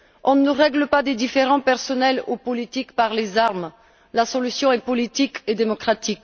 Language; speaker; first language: French; non-native, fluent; Bulgarian